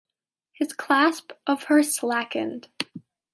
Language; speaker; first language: English; native; English